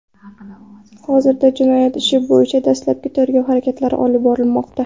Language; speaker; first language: Uzbek; non-native, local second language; Kara-Kalpak